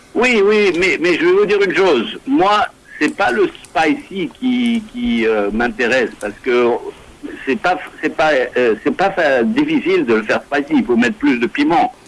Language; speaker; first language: French; native; French